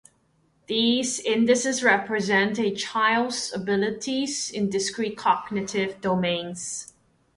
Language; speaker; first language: English; non-native, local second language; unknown